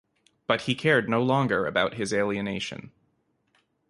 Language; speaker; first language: English; native; English